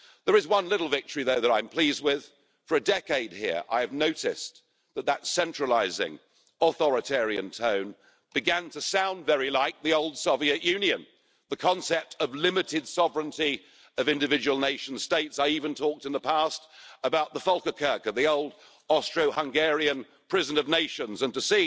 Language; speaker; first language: English; native; English